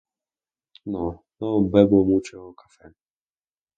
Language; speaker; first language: Spanish; non-native, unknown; Russian